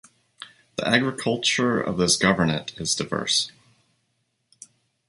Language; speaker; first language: English; native; English